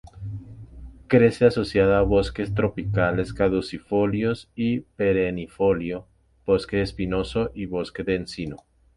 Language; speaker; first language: Spanish; native; Spanish